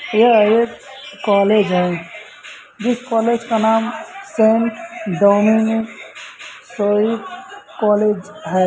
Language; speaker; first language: Hindi; native; Hindi